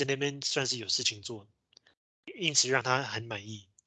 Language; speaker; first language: Chinese; native; Chinese